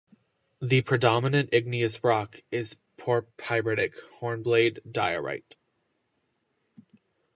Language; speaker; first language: English; native; English